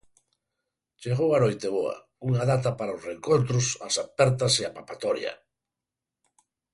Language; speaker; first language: Galician; native; Galician